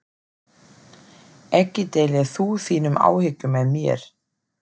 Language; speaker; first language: Icelandic; non-native, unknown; German